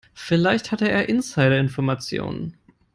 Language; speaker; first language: English; non-native, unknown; German